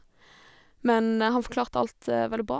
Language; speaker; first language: Norwegian; native; Norwegian